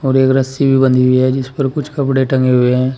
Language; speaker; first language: Hindi; native; Hindi